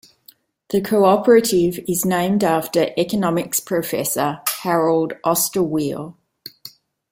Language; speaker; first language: English; native; English